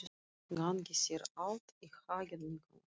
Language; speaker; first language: Icelandic; non-native, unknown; Russian